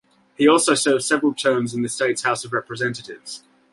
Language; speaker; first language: English; native; English